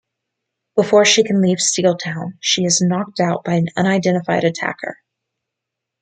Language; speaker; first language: English; native; English